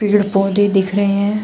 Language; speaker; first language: Hindi; native; Hindi